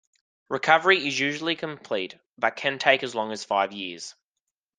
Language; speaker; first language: English; native; English